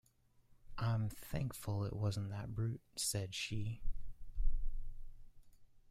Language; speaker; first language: English; native; English